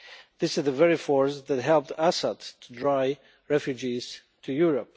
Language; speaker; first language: English; non-native, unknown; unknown